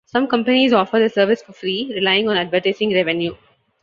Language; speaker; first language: English; non-native, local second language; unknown